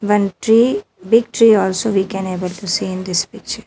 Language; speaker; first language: English; non-native, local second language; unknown